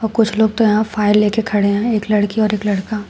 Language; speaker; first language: Hindi; native; Hindi